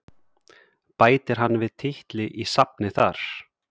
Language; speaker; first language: Icelandic; native; Icelandic